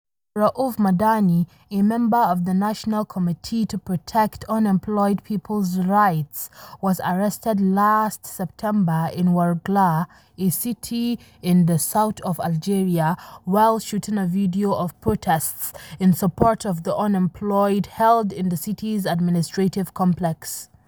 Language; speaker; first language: English; non-native, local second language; Hausa